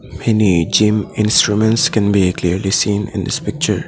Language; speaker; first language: English; non-native, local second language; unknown